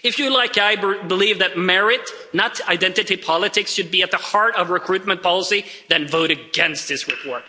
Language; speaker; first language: English; non-native, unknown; Swedish